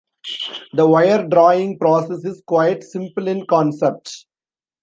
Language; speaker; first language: English; non-native, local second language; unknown